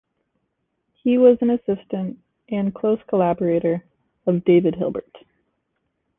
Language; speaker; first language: English; native; English